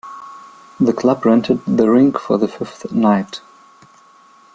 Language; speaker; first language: English; non-native, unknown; German